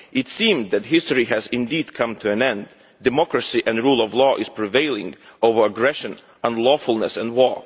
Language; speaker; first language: English; non-native, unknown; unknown